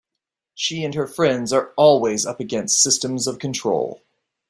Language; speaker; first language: English; native; English